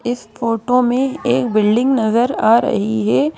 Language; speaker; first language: Hindi; native; Hindi